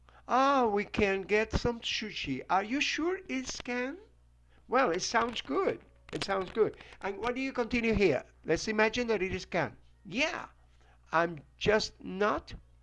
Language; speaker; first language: English; non-native, fluent; Spanish